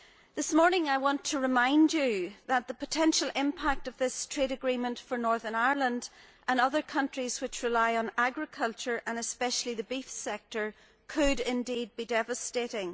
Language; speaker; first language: English; native; English